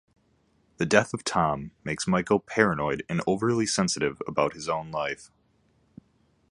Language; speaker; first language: English; native; English